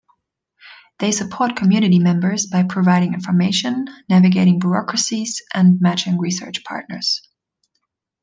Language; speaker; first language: English; non-native, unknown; German